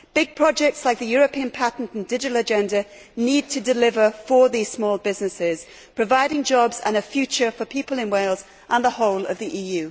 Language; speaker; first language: English; native; English